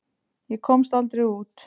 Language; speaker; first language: Icelandic; native; Icelandic